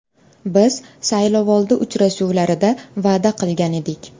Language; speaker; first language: Uzbek; native; Uzbek